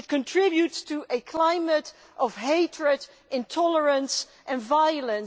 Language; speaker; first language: English; non-native, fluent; Dutch